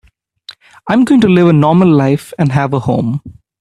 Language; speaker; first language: English; non-native, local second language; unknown